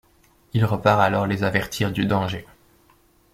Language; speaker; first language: French; native; French